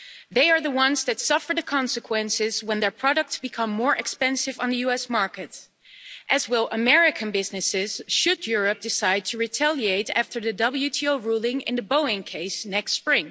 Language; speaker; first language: English; non-native, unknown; Dutch